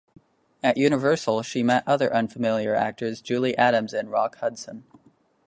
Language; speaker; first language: English; native; English